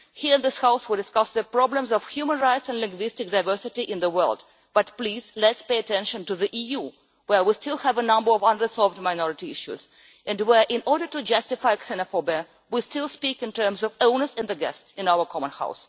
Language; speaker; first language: English; non-native, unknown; Russian